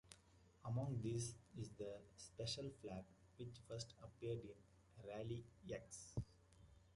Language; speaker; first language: English; native; English